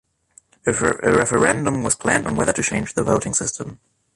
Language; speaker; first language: English; non-native, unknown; German